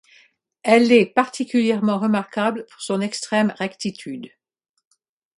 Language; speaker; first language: French; non-native, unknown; English